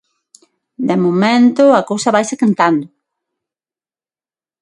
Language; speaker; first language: Galician; non-native, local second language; Spanish